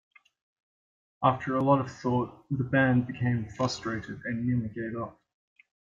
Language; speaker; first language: English; native; English